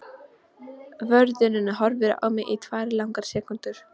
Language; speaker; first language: Icelandic; non-native, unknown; Polish